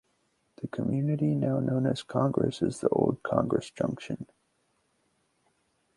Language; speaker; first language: English; native; English